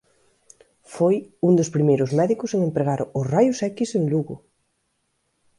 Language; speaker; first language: Galician; native; Galician